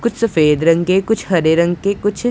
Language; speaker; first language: Hindi; non-native, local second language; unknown